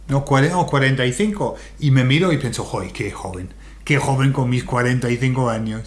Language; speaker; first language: Spanish; non-native, fluent; English